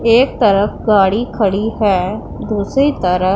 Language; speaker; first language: Hindi; non-native, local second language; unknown